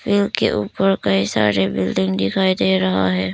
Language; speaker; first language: Hindi; early bilingual, other home language; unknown